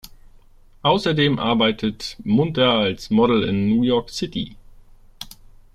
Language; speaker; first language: German; native; German